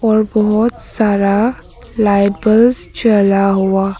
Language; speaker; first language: Hindi; non-native, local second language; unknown